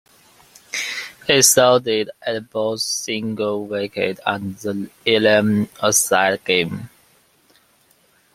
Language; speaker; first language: English; non-native, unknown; Chinese